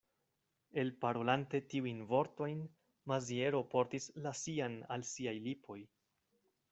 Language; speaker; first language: Esperanto; non-native, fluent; Spanish